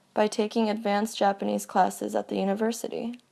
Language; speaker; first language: English; early bilingual, other home language; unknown